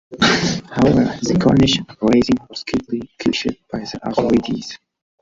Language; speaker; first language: English; native; English